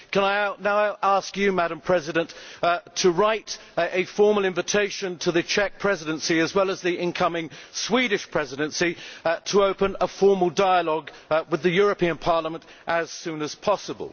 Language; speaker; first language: English; native; English